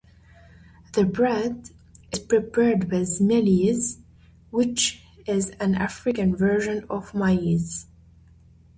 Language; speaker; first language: English; native; English